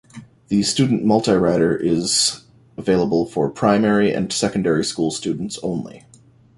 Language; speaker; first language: English; native; English